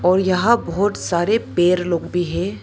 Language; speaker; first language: Hindi; non-native, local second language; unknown